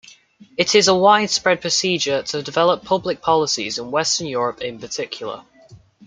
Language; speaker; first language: English; native; English